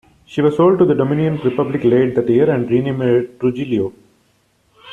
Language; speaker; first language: English; non-native, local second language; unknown